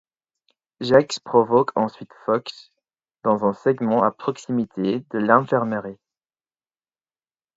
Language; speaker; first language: French; non-native, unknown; English